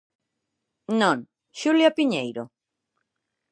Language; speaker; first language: Galician; non-native, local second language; Spanish